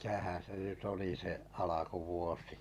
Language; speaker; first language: Finnish; native; Finnish